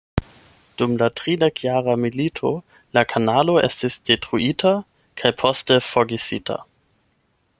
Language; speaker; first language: Esperanto; non-native, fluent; German